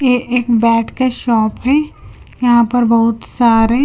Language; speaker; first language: Hindi; non-native, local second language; Punjabi